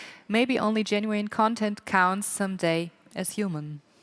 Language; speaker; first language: English; non-native, fluent; German